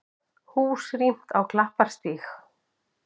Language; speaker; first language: Icelandic; native; Icelandic